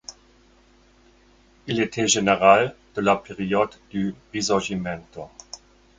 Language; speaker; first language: French; non-native, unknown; German